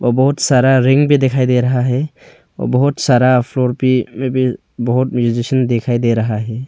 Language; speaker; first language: Hindi; early bilingual, other home language; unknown